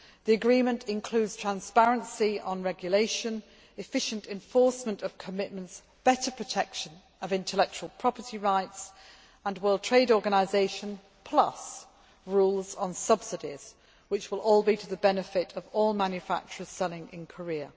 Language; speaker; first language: English; non-native, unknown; Greek